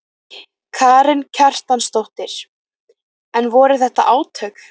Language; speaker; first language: Icelandic; native; Icelandic